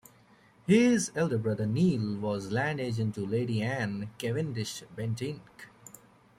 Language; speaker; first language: English; native; English